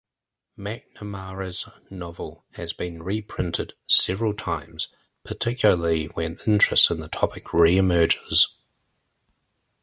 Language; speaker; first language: English; native; English